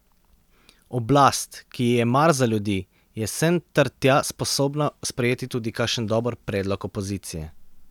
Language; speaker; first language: Slovenian; native; Slovenian